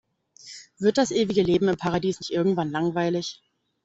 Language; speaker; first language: German; native; German